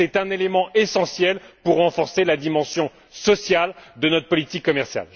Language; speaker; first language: French; native; French